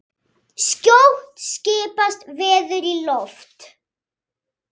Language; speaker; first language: Icelandic; native; Icelandic